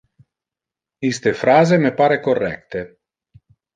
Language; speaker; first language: Interlingua; non-native, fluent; Italian